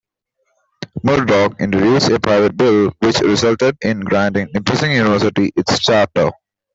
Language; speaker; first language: English; non-native, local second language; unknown